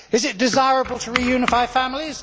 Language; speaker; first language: English; native; English